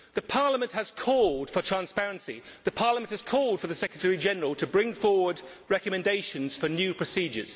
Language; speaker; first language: English; native; English